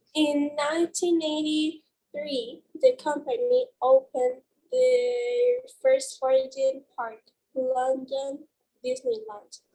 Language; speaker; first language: English; non-native, learner; Spanish